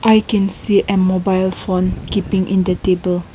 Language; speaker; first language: English; non-native, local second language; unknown